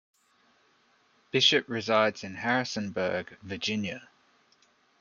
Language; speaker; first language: English; native; English